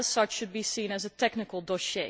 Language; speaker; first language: English; non-native, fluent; Dutch